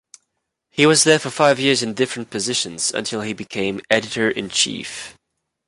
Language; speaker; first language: English; non-native, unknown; French